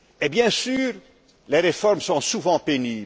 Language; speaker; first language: French; non-native, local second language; Dutch